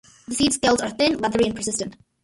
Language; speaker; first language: English; early bilingual, other home language; Malayalam